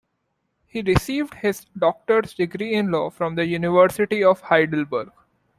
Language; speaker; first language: English; non-native, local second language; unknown